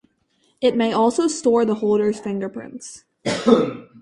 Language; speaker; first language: English; native; English